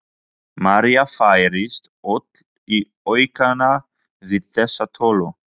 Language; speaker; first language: Icelandic; non-native, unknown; Polish